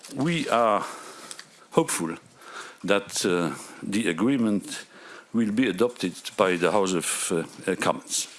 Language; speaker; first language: English; non-native, fluent; Luxembourgish